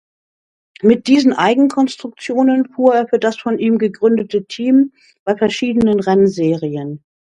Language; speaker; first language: German; native; German